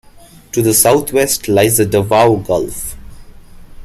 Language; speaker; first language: English; non-native, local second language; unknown